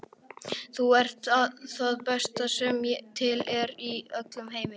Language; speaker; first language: Icelandic; native; Icelandic